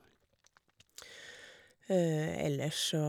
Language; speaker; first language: Norwegian; native; Norwegian